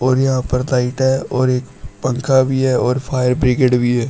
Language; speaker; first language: Hindi; native; Hindi